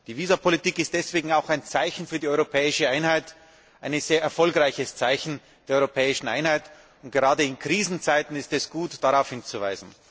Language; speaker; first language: German; native; German